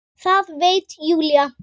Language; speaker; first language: Icelandic; native; Icelandic